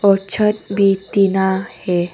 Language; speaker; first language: Hindi; non-native, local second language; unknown